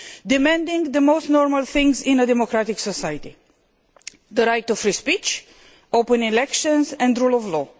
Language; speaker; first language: English; non-native, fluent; Romanian